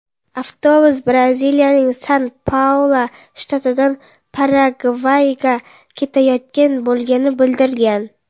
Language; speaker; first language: Uzbek; non-native, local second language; Kara-Kalpak